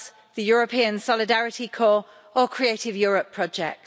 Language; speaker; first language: English; native; English